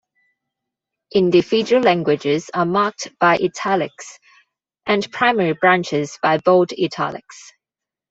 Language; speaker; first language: English; non-native, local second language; Cantonese